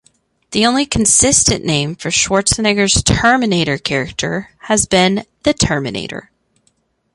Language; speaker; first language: English; native; English